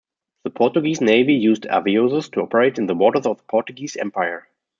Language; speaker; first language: English; non-native, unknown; German